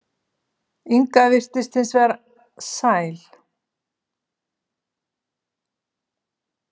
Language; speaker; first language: Icelandic; native; Icelandic